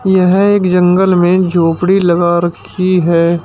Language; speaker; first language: Hindi; native; Hindi